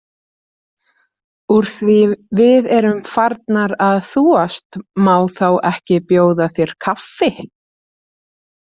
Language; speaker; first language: Icelandic; native; Icelandic